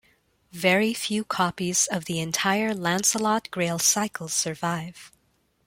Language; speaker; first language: English; non-native, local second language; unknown